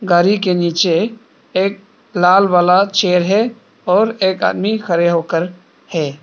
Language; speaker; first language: Hindi; early bilingual, other home language; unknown